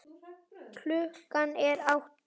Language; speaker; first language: Icelandic; native; Icelandic